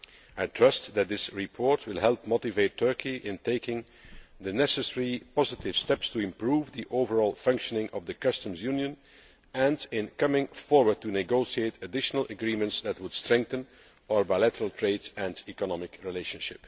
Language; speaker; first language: English; non-native, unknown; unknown